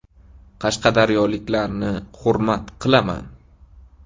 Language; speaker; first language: Uzbek; native; Uzbek